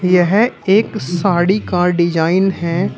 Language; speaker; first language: Hindi; native; Hindi